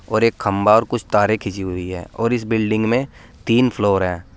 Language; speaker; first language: Hindi; native; Hindi